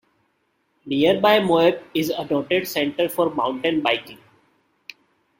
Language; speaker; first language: English; non-native, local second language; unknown